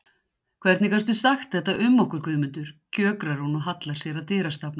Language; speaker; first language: Icelandic; native; Icelandic